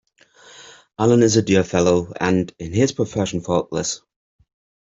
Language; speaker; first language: English; native; English